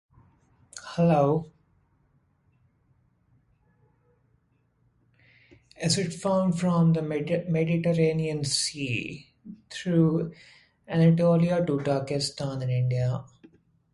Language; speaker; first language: English; native; English